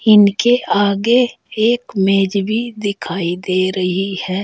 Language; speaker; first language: Hindi; native; Hindi